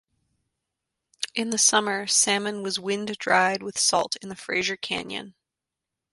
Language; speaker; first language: English; native; English